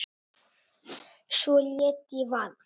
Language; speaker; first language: Icelandic; non-native, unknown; Italian